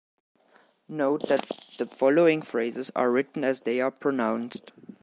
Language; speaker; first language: English; non-native, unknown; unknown